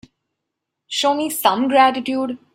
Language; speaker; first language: English; non-native, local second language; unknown